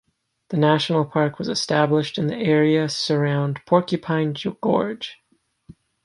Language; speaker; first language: English; native; English